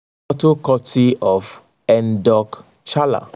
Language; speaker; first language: English; non-native, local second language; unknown